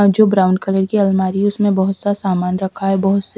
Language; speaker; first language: Hindi; non-native, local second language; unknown